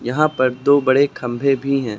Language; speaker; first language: Hindi; native; Hindi